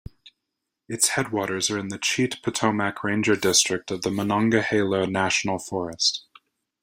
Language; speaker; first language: English; native; English